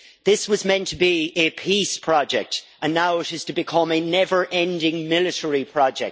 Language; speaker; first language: English; native; English